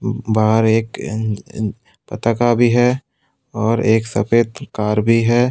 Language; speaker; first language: Hindi; non-native, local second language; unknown